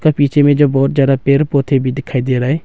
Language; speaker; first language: Hindi; non-native, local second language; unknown